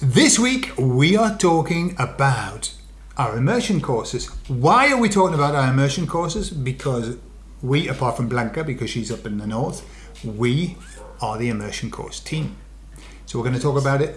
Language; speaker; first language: English; native; English